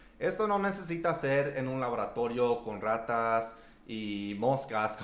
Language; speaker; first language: Spanish; early bilingual, heritage; Spanish